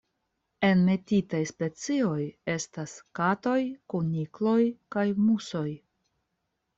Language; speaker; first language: Esperanto; non-native, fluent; Russian